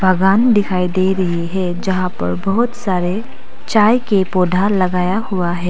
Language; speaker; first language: Hindi; non-native, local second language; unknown